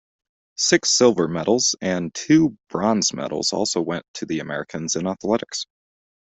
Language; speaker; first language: English; native; English